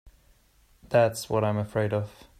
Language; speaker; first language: English; non-native, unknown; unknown